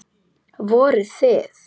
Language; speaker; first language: Icelandic; non-native, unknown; Polish